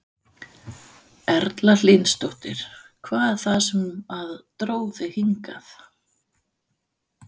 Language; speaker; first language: Icelandic; non-native, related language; Danish